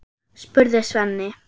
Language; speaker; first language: Icelandic; non-native, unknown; German